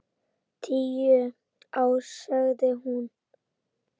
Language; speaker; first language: Icelandic; native; Icelandic